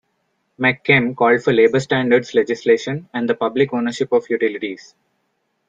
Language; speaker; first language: English; non-native, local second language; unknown